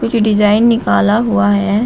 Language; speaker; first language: Hindi; native; Hindi